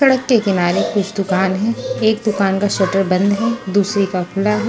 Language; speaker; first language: Hindi; non-native, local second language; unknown